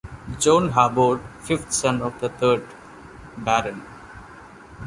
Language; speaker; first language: English; non-native, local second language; Malayalam